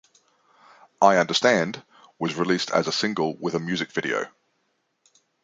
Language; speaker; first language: English; native; English